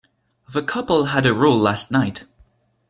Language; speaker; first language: English; non-native, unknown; French